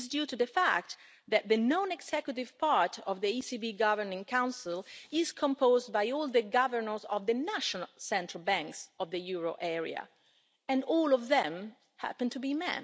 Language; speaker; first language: English; non-native, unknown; Italian